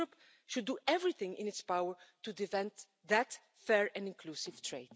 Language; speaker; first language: English; non-native, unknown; Dutch